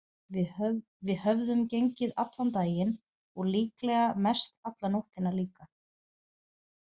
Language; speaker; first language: Icelandic; non-native, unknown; Portuguese